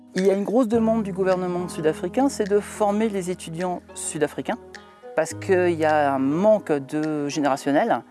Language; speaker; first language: French; native; French